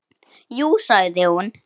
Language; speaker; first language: Icelandic; native; Icelandic